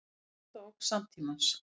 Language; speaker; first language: Icelandic; native; Icelandic